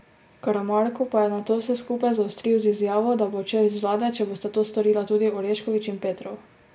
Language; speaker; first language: Slovenian; native; Slovenian